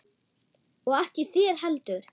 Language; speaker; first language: Icelandic; non-native, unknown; German